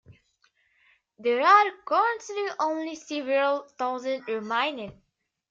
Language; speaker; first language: English; native; English